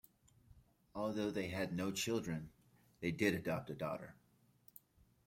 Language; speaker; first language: English; native; English